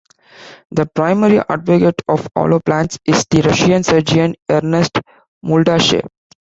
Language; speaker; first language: English; non-native, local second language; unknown